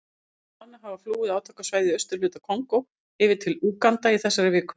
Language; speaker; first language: Icelandic; native; Icelandic